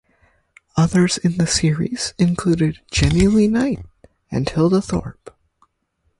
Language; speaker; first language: English; native; English